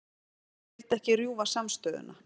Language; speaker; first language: Icelandic; native; Icelandic